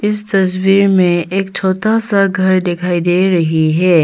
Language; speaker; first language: Hindi; early bilingual, other home language; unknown